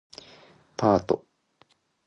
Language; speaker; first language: English; non-native, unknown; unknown